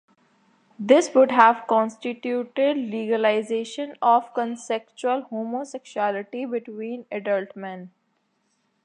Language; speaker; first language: English; non-native, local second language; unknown